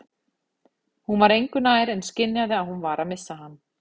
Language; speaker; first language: Icelandic; native; Icelandic